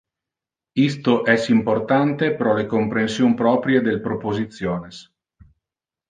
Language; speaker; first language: Interlingua; non-native, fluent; Italian